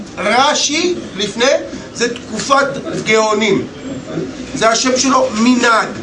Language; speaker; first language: Hebrew; non-native, fluent; Russian